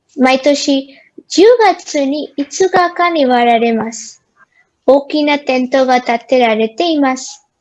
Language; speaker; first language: Japanese; non-native, learner; Bangla